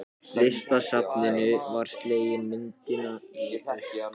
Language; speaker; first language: Icelandic; non-native, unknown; Japanese